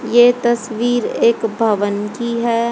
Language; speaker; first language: Hindi; native; Hindi